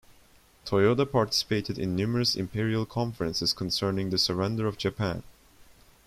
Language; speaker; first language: English; non-native, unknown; Turkish